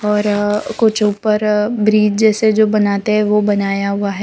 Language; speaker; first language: Hindi; non-native, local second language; Gujarati